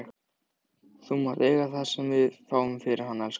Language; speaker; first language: Icelandic; native; Icelandic